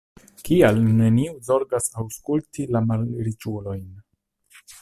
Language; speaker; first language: Esperanto; non-native, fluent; Italian